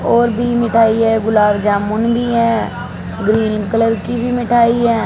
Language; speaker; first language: Hindi; non-native, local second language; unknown